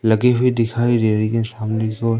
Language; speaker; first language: Hindi; native; Hindi